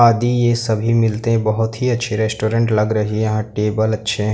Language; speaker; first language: Hindi; native; Hindi